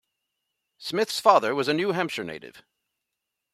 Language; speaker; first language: English; native; English